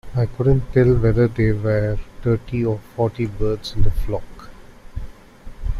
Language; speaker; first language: English; non-native, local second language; Tamil